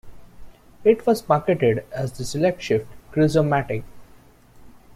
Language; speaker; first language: English; non-native, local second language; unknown